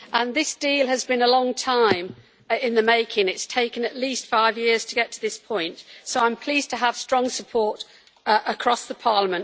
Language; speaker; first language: English; native; English